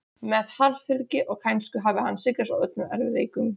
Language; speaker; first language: Icelandic; non-native, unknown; Polish